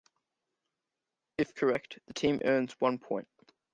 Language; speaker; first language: English; native; English